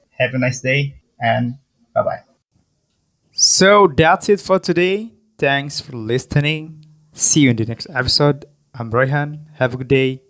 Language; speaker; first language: English; non-native, fluent; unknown